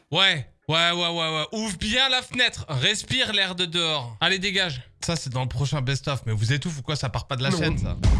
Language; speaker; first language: French; native; French